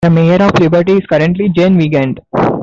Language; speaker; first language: English; non-native, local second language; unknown